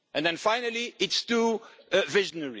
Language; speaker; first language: English; non-native, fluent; Dutch